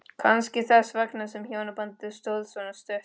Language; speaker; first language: Icelandic; non-native, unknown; Spanish